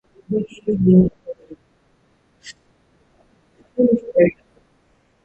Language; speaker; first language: English; non-native, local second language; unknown